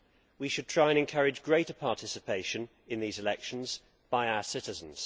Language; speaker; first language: English; native; English